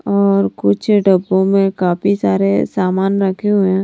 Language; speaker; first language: Hindi; non-native, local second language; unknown